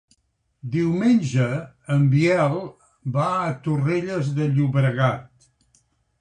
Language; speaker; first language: Catalan; native; Catalan